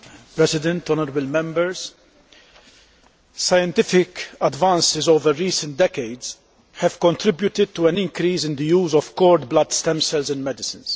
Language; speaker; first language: English; non-native, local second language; Maltese